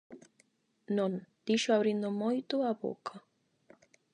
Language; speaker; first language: Galician; non-native, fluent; Spanish